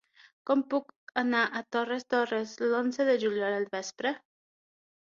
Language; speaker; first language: Catalan; non-native, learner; Spanish